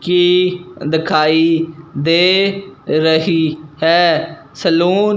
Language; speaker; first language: Hindi; non-native, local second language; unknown